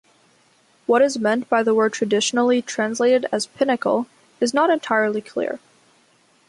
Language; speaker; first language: English; native; English